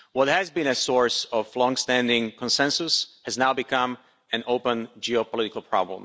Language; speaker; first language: English; non-native, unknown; Slovak